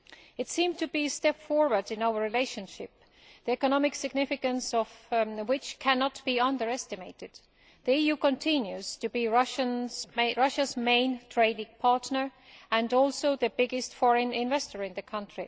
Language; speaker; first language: English; non-native, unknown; Estonian